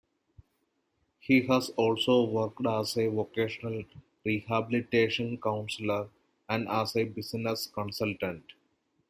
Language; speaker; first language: English; non-native, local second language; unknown